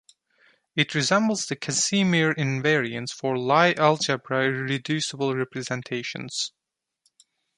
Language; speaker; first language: English; non-native, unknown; Turkish